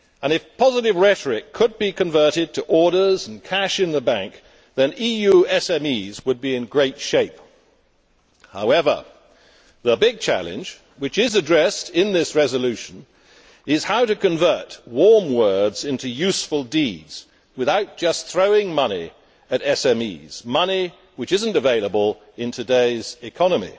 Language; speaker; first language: English; native; English